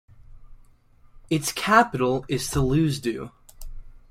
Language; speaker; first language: English; native; English